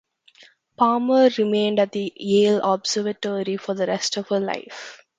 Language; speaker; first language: English; non-native, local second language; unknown